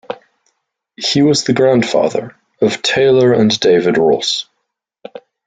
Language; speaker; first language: English; native; English